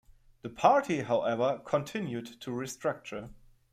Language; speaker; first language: English; non-native, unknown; German